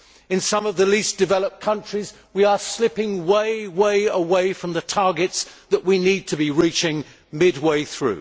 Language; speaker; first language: English; native; English